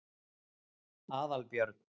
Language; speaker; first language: Icelandic; native; Icelandic